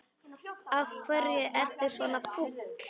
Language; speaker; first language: Icelandic; non-native, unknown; Polish